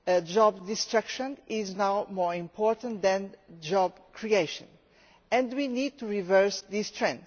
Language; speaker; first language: English; non-native, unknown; Portuguese